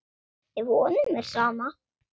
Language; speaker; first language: Icelandic; non-native, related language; Swedish